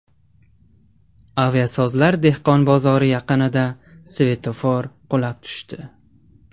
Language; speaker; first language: Uzbek; non-native, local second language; Tajik